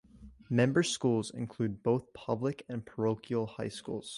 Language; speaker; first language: English; native; English